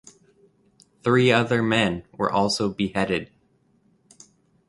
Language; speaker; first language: English; native; English